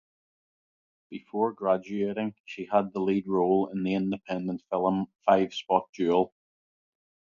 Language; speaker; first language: English; native; English